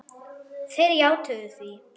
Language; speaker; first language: Icelandic; non-native, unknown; German